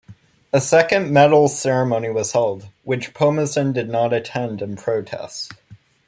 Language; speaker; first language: English; native; English